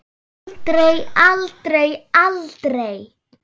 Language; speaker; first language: Icelandic; non-native, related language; Swedish